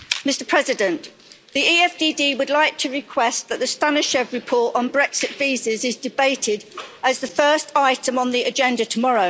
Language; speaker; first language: English; native; English